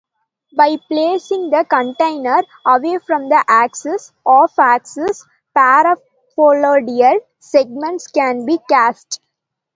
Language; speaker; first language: English; non-native, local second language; Tamil